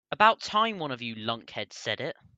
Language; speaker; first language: English; native; English